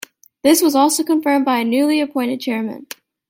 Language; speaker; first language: English; native; English